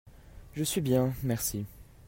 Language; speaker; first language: French; native; French